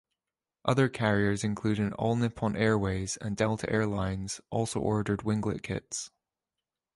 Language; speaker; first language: English; native; English